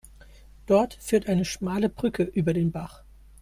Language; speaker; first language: German; native; German